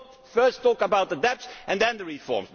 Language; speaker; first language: English; non-native, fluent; Dutch